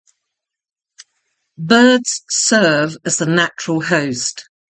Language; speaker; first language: English; native; English